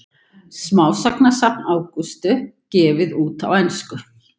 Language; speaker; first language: Icelandic; native; Icelandic